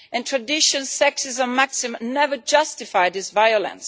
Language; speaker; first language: English; non-native, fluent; Italian